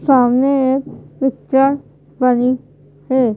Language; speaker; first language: Hindi; native; Hindi